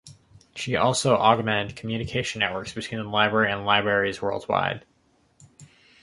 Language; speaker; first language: English; native; English